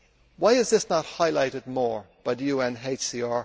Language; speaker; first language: English; native; English